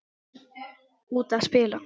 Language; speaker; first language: Icelandic; non-native, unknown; English